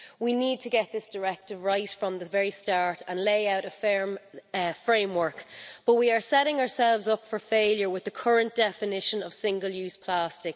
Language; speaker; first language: English; native; English